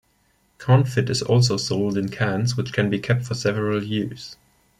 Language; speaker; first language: English; non-native, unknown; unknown